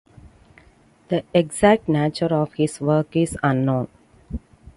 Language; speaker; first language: English; non-native, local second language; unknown